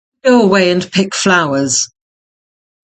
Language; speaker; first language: English; native; English